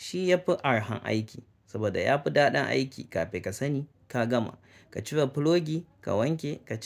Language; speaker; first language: Hausa; native; Hausa